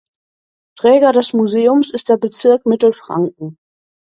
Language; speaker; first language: German; native; German